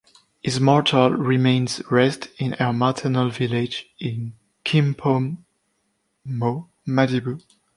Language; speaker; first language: English; non-native, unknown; French